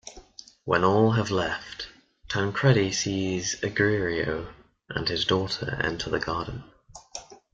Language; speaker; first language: English; native; English